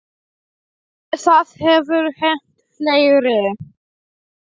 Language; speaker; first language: Icelandic; non-native, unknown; Polish